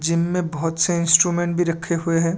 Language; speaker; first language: Hindi; non-native, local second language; Assamese